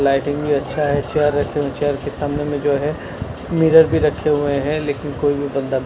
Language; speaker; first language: Hindi; non-native, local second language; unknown